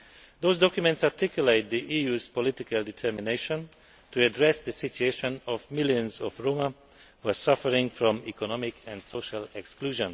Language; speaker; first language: English; non-native, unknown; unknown